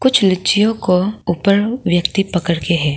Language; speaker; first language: Hindi; non-native, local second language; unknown